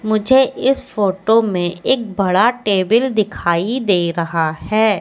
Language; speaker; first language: Hindi; native; Hindi